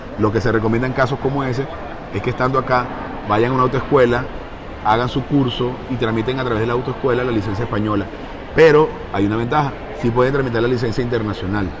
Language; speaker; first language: Spanish; native; Spanish